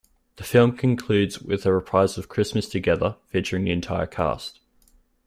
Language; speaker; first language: English; native; English